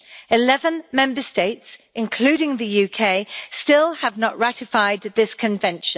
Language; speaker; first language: English; native; English